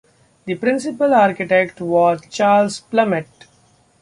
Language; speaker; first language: English; non-native, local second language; Marathi